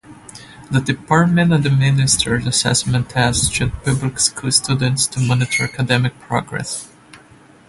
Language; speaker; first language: English; native; English